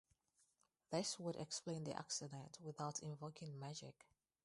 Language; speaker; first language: English; non-native, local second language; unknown